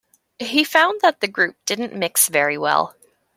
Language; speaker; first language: English; native; English